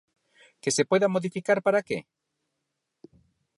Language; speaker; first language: Galician; non-native, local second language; Spanish